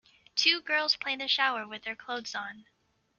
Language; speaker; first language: English; native; English